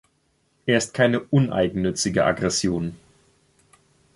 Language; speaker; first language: German; native; German